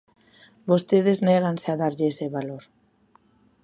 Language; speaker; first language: Galician; native; Galician